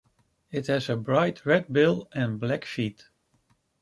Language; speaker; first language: English; non-native, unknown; Dutch